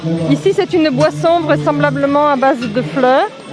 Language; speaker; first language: French; native; French